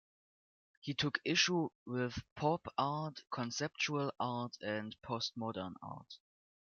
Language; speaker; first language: English; non-native, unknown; German